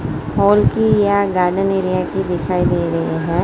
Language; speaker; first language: Hindi; non-native, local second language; Gujarati